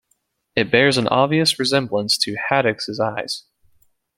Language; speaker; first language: English; native; English